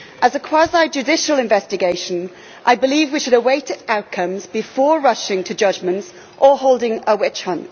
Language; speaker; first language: English; native; English